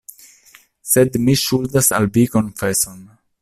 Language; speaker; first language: Esperanto; non-native, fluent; Italian